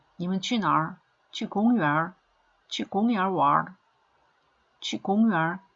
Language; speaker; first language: Chinese; non-native, fluent; Korean